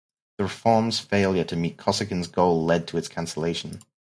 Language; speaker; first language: English; native; English